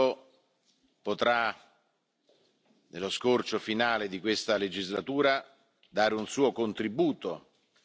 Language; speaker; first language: English; non-native, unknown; German